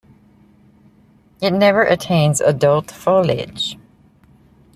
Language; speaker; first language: English; native; English